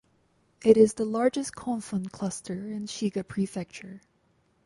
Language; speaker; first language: English; native; English